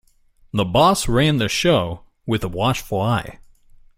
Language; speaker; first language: English; native; English